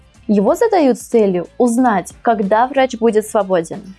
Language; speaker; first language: Russian; native; Russian